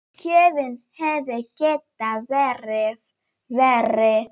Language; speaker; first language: Icelandic; non-native, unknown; Polish